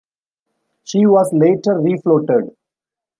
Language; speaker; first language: English; non-native, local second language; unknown